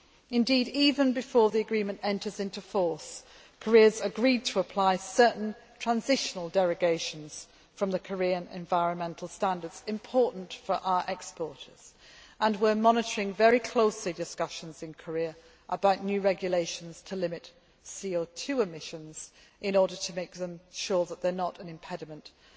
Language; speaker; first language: English; non-native, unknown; Greek